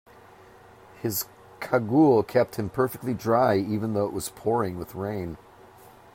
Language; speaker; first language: English; native; English